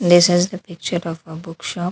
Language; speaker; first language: English; non-native, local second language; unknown